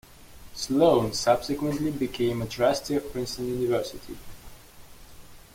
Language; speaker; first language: English; non-native, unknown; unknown